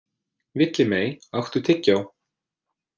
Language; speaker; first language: Icelandic; non-native, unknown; English